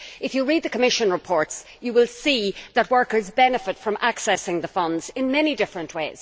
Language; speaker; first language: English; native; English